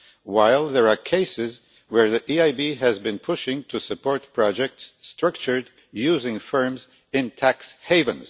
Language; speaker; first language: English; non-native, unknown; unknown